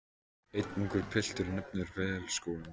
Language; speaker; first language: Icelandic; native; Icelandic